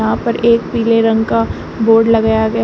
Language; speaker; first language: Hindi; native; Hindi